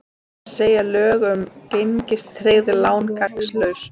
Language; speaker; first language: Icelandic; native; Icelandic